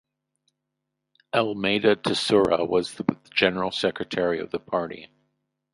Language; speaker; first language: English; native; English